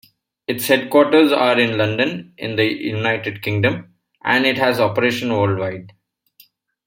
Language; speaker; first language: English; non-native, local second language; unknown